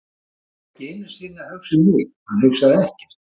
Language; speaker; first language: Icelandic; native; Icelandic